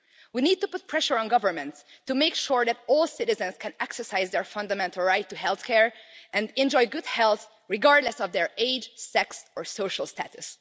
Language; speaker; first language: English; non-native, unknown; Hungarian